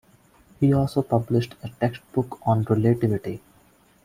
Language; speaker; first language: English; non-native, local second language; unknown